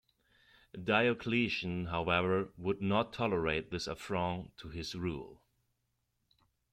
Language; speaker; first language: English; non-native, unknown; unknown